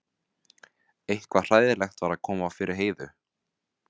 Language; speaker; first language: Icelandic; non-native, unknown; Vietnamese